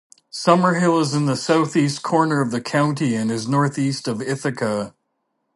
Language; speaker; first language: English; native; English